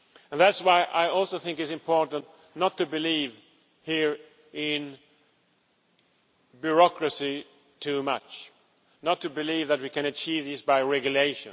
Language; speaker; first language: English; non-native, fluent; Swedish